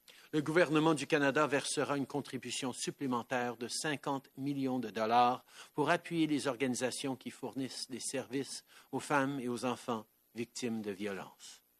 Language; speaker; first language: French; early bilingual, heritage; French